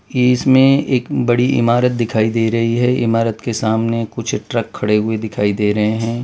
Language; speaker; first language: Hindi; non-native, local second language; Gujarati